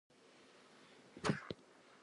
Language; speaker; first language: English; non-native, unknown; Japanese